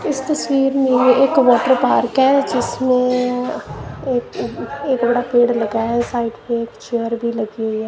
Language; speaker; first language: Hindi; non-native, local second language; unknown